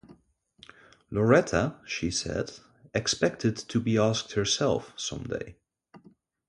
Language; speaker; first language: English; non-native, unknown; Dutch